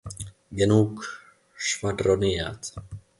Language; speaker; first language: German; non-native, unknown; Finnish